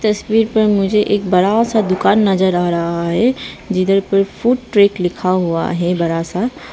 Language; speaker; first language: Hindi; non-native, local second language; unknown